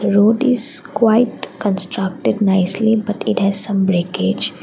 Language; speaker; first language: English; non-native, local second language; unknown